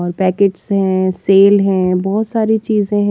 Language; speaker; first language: Hindi; native; Hindi